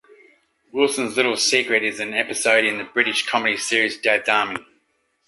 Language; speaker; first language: English; native; English